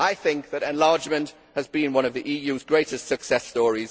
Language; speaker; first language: English; native; English